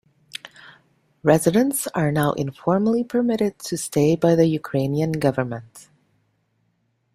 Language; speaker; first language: English; native; English